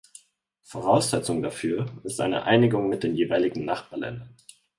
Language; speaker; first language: German; native; German